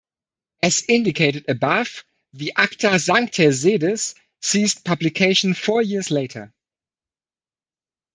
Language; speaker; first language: English; non-native, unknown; German